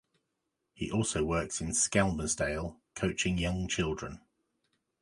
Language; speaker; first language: English; native; English